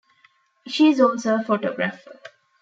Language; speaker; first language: English; non-native, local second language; Tamil